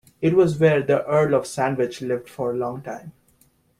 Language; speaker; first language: English; native; English